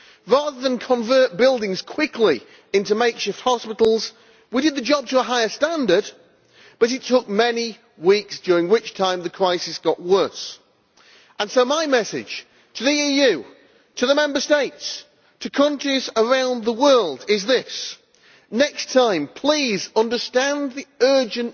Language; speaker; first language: English; native; English